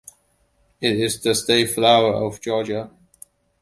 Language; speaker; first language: English; non-native, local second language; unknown